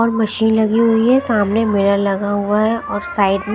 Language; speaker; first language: Hindi; non-native, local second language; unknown